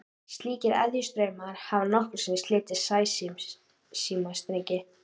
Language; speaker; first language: Icelandic; native; Icelandic